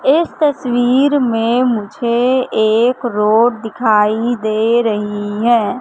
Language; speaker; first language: Hindi; native; Hindi